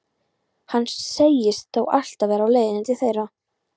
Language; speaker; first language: Icelandic; non-native, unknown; Polish